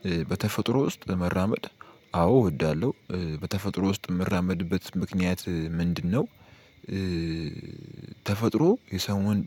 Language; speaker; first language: Amharic; native; Amharic